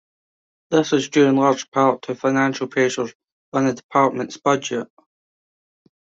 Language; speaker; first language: English; native; English